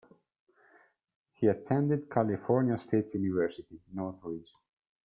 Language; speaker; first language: English; non-native, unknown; Italian